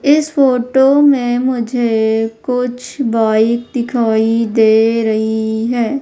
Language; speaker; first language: Hindi; native; Hindi